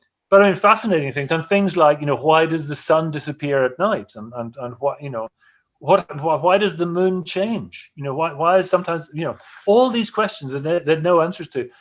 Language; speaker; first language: English; native; English